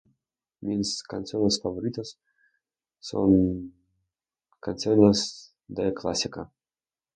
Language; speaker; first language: Spanish; non-native, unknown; Russian